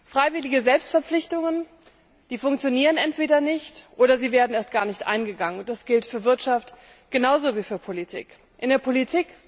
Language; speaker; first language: German; native; German